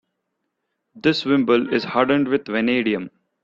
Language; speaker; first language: English; non-native, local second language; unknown